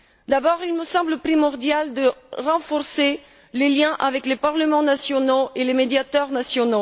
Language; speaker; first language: French; non-native, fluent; Bulgarian